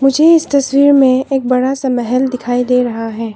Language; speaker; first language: Hindi; non-native, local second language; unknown